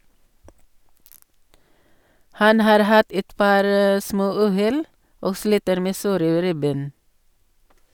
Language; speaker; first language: Norwegian; non-native, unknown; Cebuano